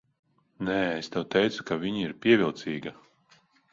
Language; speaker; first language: Latvian; non-native, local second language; Russian